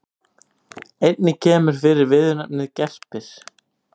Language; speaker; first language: Icelandic; native; Icelandic